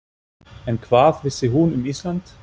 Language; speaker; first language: Icelandic; non-native, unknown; German